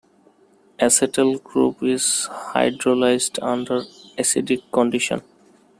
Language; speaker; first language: English; non-native, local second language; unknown